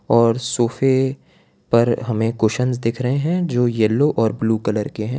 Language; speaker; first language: Hindi; non-native, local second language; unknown